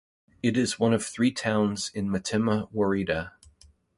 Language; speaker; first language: English; native; English